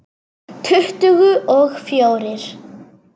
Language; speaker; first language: Icelandic; non-native, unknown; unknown